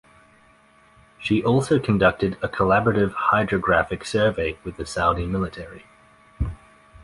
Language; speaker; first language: English; native; English